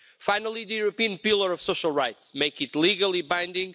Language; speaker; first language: English; non-native, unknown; Portuguese